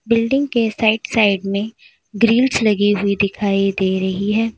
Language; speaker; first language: Hindi; native; Hindi